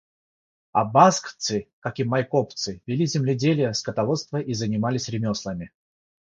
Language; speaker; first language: Russian; non-native, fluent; Georgian